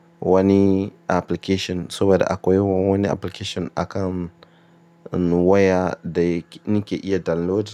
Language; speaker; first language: Hausa; non-native, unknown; Yoruba